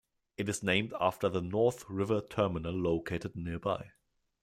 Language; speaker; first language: English; non-native, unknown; German